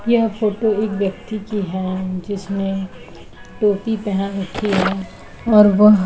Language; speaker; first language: Hindi; native; Hindi